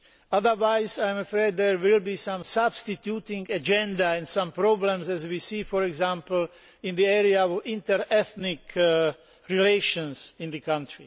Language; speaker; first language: English; non-native, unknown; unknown